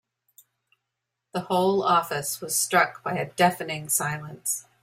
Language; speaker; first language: English; native; English